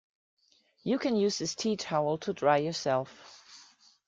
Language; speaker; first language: English; non-native, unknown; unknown